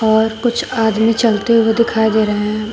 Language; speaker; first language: Hindi; native; Hindi